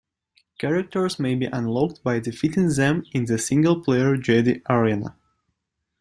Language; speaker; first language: English; non-native, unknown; Russian